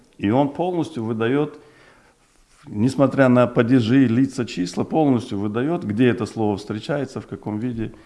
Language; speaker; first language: Russian; non-native, local second language; Uzbek